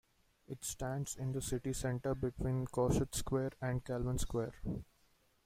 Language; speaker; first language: English; non-native, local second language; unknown